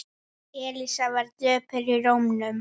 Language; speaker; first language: Icelandic; native; Icelandic